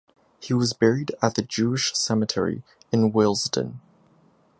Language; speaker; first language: English; native; English